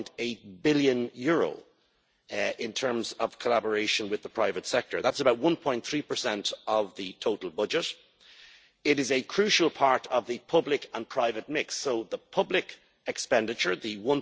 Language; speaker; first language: English; native; English